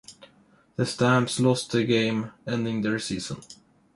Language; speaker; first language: English; non-native, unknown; Swedish